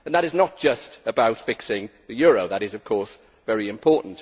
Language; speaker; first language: English; native; English